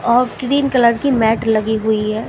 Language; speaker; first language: Hindi; native; Hindi